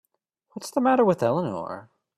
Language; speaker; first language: English; native; English